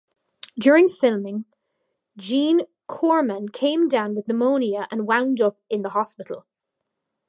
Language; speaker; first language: English; native; English